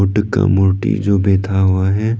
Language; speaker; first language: Hindi; non-native, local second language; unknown